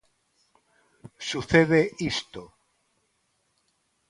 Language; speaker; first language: Galician; non-native, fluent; Spanish